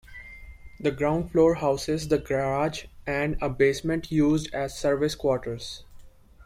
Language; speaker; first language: English; non-native, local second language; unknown